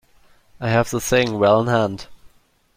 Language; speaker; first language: English; non-native, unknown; German